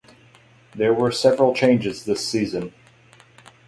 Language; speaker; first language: English; native; English